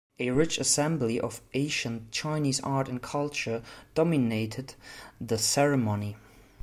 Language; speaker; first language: English; non-native, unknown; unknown